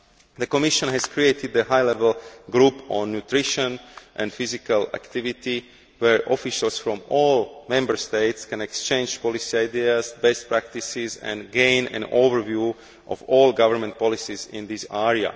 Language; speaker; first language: English; non-native, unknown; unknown